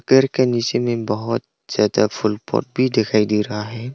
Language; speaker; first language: Hindi; non-native, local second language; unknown